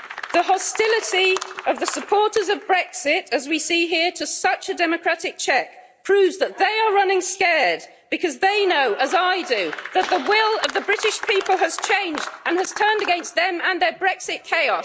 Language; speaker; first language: English; native; English